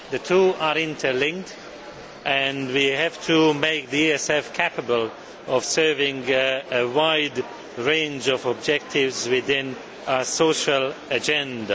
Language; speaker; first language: English; non-native, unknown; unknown